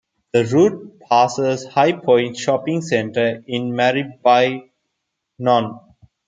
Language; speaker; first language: English; non-native, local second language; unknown